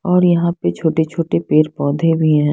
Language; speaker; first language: Hindi; non-native, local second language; Punjabi